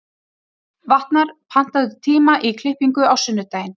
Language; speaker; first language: Icelandic; native; Icelandic